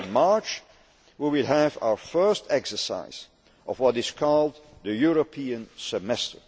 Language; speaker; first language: English; non-native, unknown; Dutch